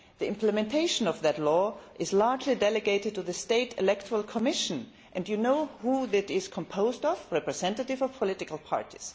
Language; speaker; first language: English; non-native, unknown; German